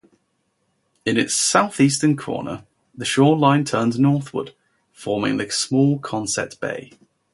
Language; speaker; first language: English; native; English